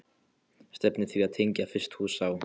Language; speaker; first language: Icelandic; non-native, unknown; Polish